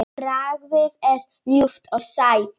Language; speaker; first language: Icelandic; non-native, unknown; Polish